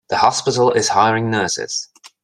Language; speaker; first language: English; native; English